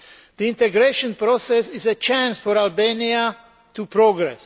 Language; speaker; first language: English; non-native, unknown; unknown